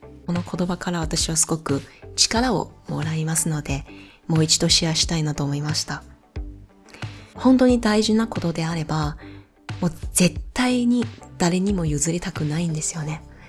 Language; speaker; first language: Japanese; non-native, fluent; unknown